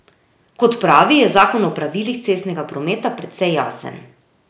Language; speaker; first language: Slovenian; native; Slovenian